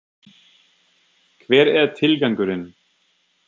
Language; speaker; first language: Icelandic; non-native, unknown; German